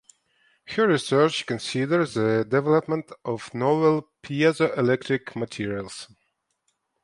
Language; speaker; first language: English; non-native, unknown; Ukrainian